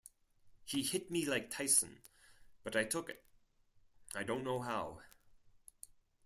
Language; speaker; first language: English; non-native, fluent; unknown